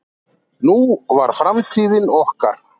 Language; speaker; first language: Icelandic; native; Icelandic